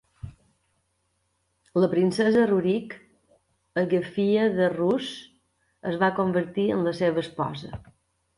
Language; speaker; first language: Catalan; native; Catalan